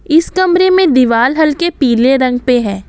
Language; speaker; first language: Hindi; non-native, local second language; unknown